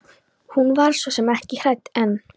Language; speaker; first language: Icelandic; non-native, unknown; Polish